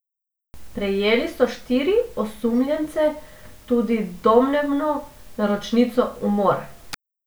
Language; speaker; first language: Slovenian; non-native, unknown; Macedonian